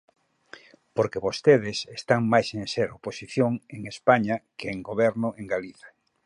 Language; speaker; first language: Galician; native; Galician